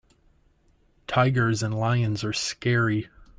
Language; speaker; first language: English; native; English